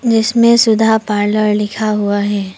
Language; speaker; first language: Hindi; non-native, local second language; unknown